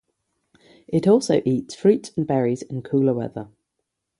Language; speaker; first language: English; native; English